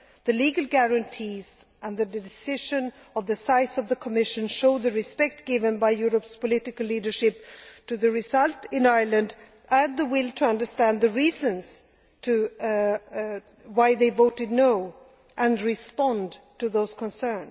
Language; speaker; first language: English; non-native, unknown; Swedish